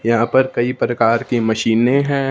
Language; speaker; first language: Hindi; non-native, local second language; Punjabi